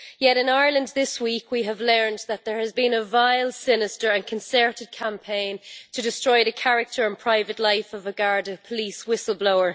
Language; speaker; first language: English; native; English